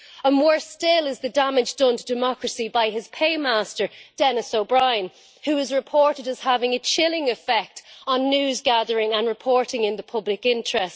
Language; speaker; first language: English; native; English